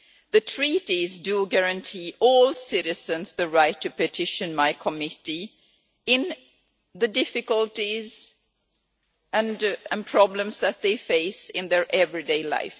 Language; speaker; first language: English; non-native, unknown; Swedish